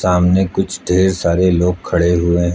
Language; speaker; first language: Hindi; native; Hindi